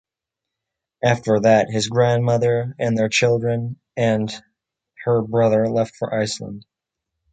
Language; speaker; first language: English; native; English